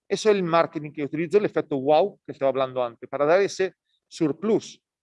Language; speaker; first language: Spanish; non-native, fluent; Italian